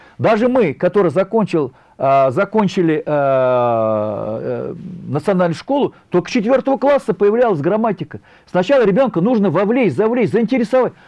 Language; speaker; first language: Russian; non-native, local second language; Tatar